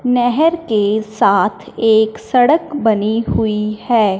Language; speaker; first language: Hindi; non-native, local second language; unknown